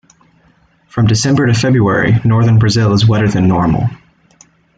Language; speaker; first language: English; native; English